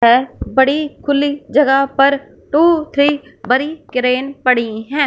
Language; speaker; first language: Hindi; non-native, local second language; Punjabi